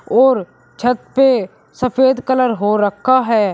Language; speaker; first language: Hindi; native; Hindi